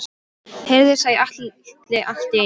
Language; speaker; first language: Icelandic; non-native, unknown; Polish